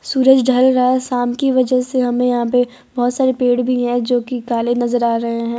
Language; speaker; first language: Hindi; non-native, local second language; Gujarati